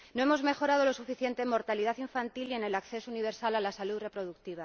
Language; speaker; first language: Spanish; native; Spanish